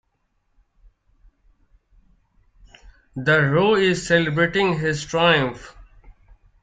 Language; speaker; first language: English; non-native, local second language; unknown